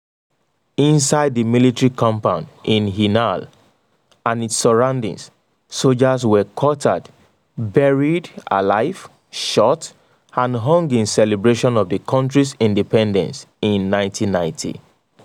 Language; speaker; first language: English; non-native, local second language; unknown